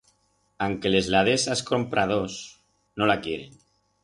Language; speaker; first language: Aragonese; non-native, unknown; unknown